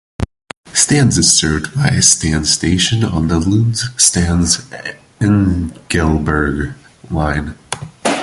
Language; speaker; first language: English; non-native, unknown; Portuguese